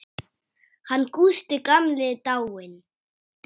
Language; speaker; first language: Icelandic; native; Icelandic